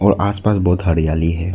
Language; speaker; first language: Hindi; non-native, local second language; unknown